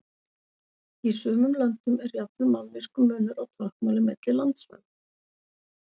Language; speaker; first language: Icelandic; native; Icelandic